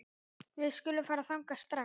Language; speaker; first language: Icelandic; native; Icelandic